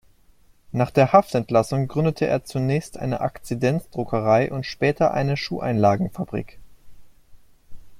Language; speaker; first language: German; native; German